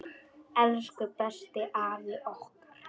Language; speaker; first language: Icelandic; non-native, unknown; Polish